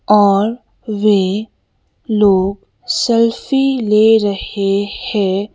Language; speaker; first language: Hindi; non-native, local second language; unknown